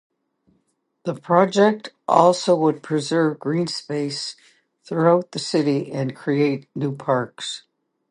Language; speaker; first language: English; native; English